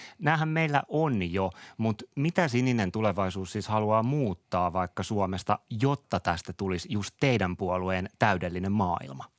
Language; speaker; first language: Finnish; native; Finnish